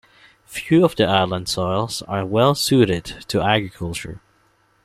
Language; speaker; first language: English; non-native, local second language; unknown